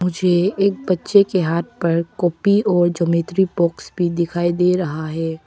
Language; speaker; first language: Hindi; non-native, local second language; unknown